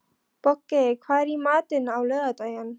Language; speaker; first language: Icelandic; non-native, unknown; Polish